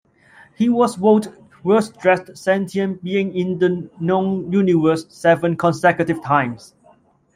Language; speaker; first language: English; non-native, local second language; Cantonese